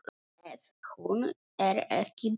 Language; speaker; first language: Icelandic; non-native, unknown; Polish